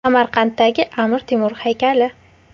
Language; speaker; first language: Uzbek; native; Uzbek